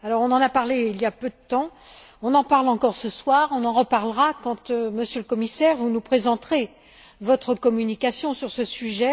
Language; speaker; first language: French; native; French